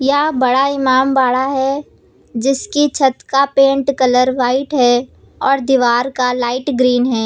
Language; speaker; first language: Hindi; native; Hindi